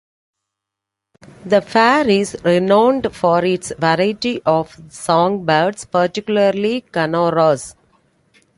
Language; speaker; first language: English; non-native, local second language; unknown